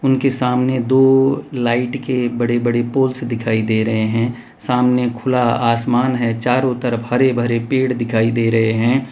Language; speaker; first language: Hindi; non-native, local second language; Gujarati